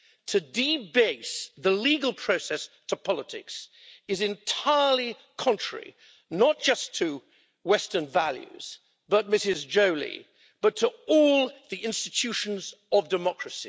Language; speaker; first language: English; native; English